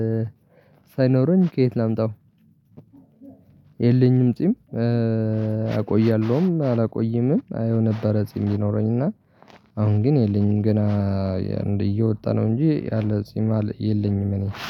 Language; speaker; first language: Amharic; non-native, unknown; Tigrinya